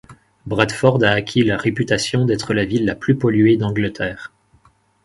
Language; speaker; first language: French; native; French